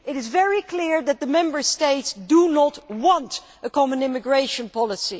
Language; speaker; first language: English; non-native, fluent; Dutch